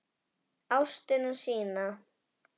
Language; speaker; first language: Icelandic; native; Icelandic